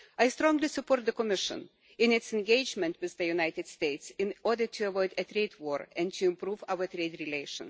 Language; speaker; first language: English; non-native, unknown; Lithuanian